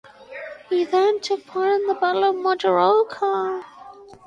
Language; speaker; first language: English; native; English